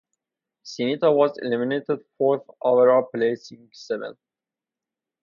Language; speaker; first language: English; non-native, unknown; Persian